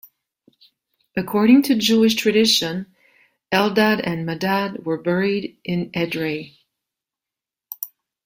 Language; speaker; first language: English; non-native, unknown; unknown